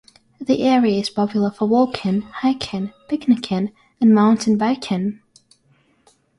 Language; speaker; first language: English; non-native, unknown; Russian